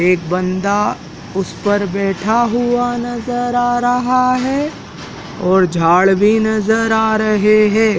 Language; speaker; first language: Hindi; native; Hindi